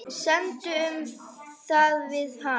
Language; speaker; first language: Icelandic; native; Icelandic